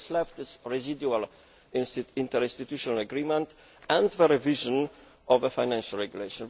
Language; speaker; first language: English; non-native, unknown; Polish